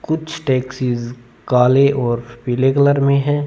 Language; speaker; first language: Hindi; non-native, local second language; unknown